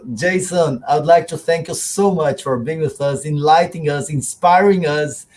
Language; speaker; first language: English; non-native, fluent; Portuguese